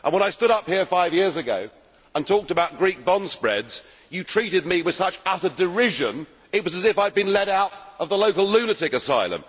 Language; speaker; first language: English; native; English